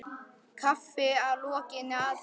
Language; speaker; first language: Icelandic; native; Icelandic